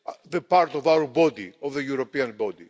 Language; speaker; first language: English; non-native, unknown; Greek